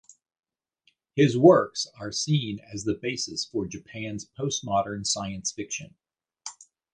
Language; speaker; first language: English; native; English